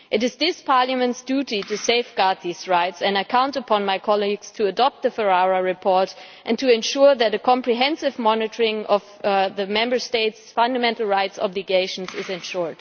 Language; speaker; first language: English; non-native, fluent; German